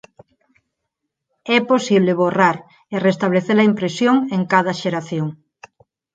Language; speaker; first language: Galician; non-native, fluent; Spanish